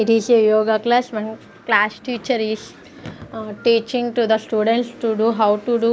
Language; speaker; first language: English; non-native, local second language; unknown